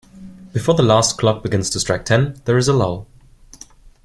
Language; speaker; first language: English; non-native, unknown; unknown